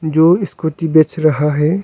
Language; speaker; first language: Hindi; non-native, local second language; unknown